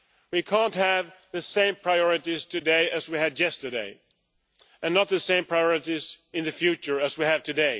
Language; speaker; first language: English; non-native, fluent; Swedish